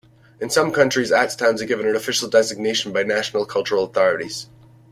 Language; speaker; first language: English; native; English